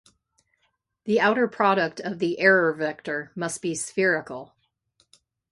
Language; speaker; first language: English; native; English